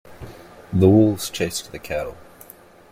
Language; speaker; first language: English; native; English